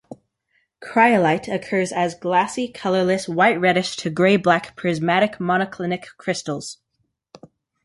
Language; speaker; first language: English; native; English